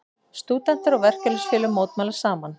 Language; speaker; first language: Icelandic; native; Icelandic